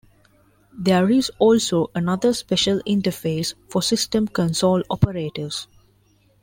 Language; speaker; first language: English; non-native, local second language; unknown